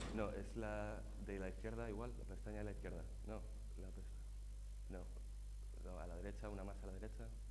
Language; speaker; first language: Spanish; native; Spanish